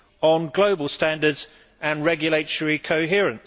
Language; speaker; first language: English; native; English